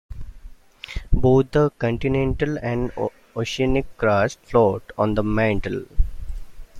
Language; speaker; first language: English; native; English